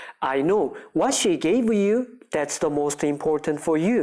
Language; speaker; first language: English; non-native, fluent; Korean